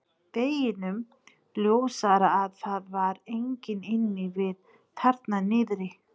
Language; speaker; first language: Icelandic; non-native, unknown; Nepali